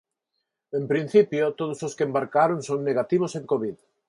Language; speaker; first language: Galician; non-native, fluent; Spanish